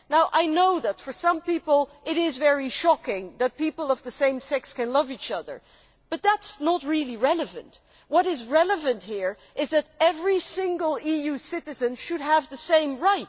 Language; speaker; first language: English; non-native, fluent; Dutch